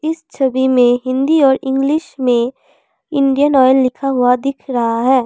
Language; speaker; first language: Hindi; non-native, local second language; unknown